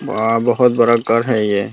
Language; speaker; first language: Hindi; non-native, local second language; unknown